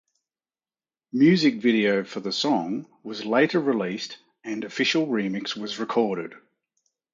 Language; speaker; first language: English; native; English